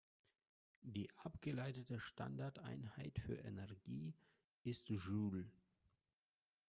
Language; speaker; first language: German; non-native, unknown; Russian